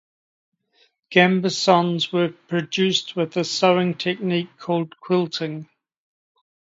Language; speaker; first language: English; native; English